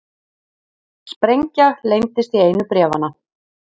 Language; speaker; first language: Icelandic; native; Icelandic